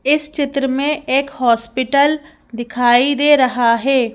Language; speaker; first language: Hindi; native; Hindi